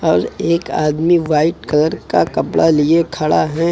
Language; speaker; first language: Hindi; native; Hindi